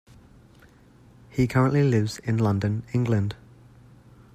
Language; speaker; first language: English; native; English